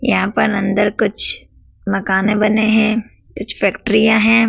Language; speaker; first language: Hindi; native; Hindi